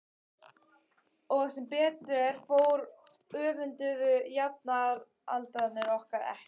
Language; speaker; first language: Icelandic; native; Icelandic